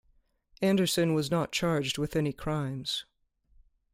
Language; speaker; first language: English; native; English